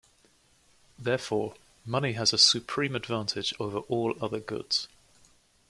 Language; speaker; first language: English; native; English